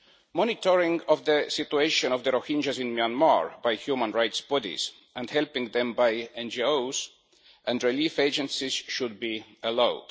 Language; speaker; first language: English; non-native, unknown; Estonian